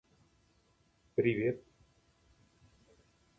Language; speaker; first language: English; non-native, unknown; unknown